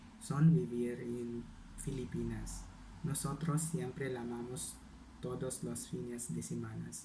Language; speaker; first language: Spanish; non-native, learner; Filipino